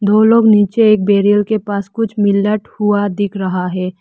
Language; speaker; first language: Hindi; non-native, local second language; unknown